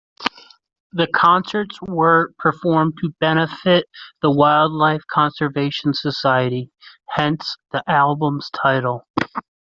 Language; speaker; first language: English; native; English